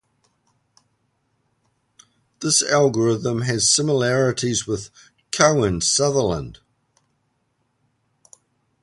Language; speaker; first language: English; native; English